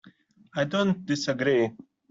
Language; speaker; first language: English; native; English